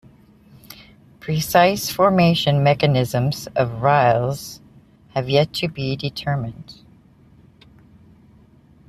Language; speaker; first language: English; native; English